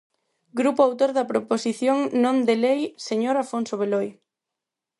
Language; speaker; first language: Galician; non-native, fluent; Spanish